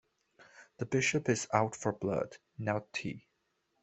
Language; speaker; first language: English; non-native, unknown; Chinese